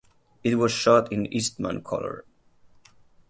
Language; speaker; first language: English; non-native, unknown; Catalan